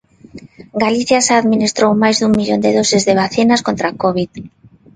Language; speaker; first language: Galician; non-native, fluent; Spanish